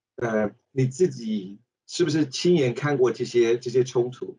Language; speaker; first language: Chinese; non-native, fluent; English